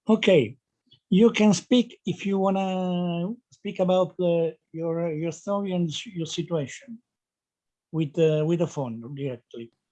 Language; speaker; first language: English; non-native, learner; Italian